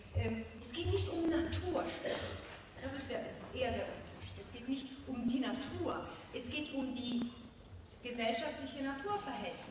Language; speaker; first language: German; non-native, fluent; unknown